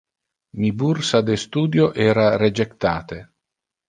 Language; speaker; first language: Interlingua; non-native, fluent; Italian